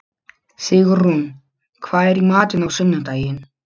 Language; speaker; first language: Icelandic; non-native, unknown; Polish